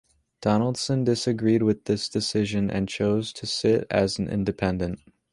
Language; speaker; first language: English; native; English